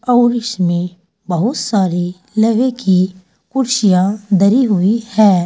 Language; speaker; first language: Hindi; native; Hindi